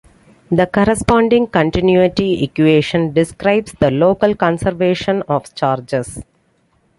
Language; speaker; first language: English; non-native, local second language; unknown